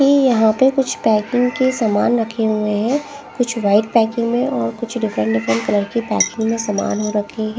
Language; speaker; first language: Hindi; non-native, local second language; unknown